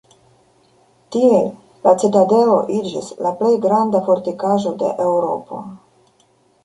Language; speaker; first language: Esperanto; non-native, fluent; Russian